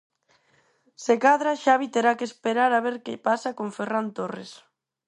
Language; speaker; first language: Galician; non-native, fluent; Spanish